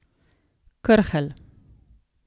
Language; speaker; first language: Slovenian; native; Slovenian